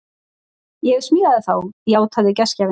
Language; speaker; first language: Icelandic; native; Icelandic